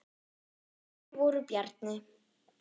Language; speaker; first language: Icelandic; non-native, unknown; German